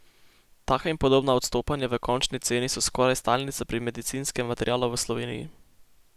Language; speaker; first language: Slovenian; native; Slovenian